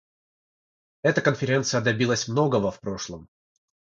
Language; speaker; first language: Russian; non-native, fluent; Georgian